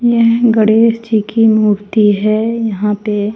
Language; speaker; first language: Hindi; native; Hindi